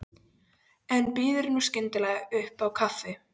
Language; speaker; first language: Icelandic; non-native, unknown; Polish